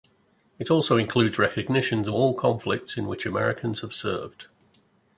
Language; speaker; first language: English; native; English